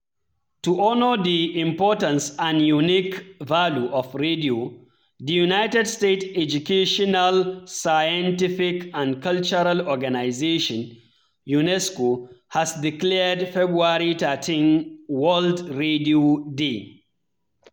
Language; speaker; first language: English; non-native, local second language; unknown